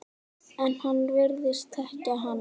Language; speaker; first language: Icelandic; native; Icelandic